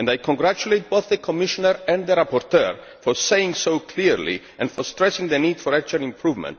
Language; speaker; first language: English; non-native, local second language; Greek